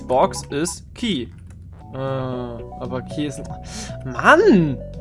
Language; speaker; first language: German; native; German